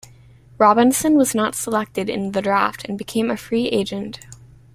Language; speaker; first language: English; native; English